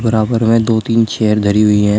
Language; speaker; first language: Hindi; native; Hindi